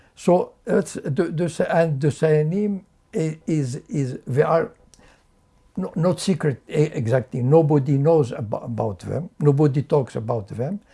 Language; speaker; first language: English; non-native, fluent; French